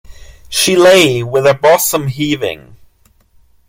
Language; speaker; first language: English; non-native, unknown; German